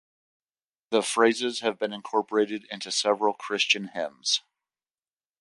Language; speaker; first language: English; native; English